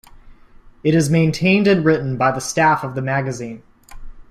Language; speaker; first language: English; native; English